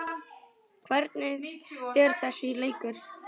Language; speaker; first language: Icelandic; native; Icelandic